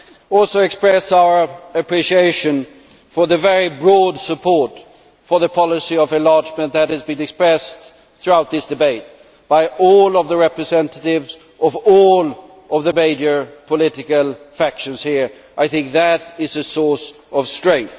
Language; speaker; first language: English; non-native, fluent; Swedish